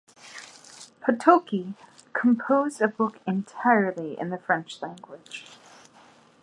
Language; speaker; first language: English; native; English